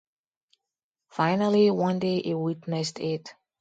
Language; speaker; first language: English; non-native, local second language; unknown